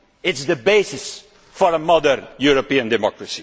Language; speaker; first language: English; non-native, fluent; Dutch